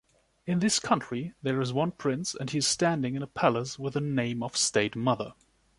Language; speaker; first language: English; non-native, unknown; German